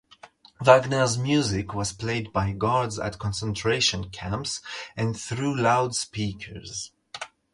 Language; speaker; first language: English; non-native, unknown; French